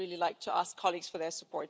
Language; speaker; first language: English; non-native, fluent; German